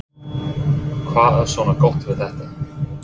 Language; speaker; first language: Icelandic; non-native, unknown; English